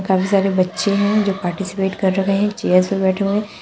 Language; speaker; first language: Hindi; native; Hindi